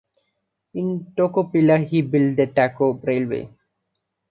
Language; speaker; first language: English; non-native, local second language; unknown